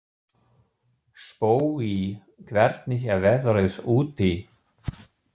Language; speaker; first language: Icelandic; non-native, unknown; German